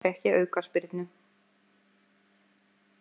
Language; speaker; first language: Icelandic; native; Icelandic